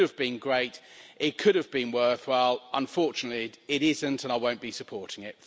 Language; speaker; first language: English; native; English